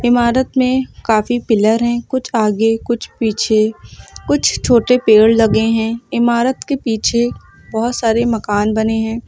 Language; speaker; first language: Hindi; native; Hindi